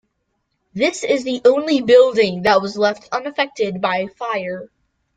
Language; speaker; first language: English; native; English